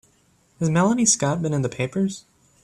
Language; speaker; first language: English; native; English